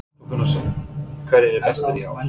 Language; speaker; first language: Icelandic; non-native, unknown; English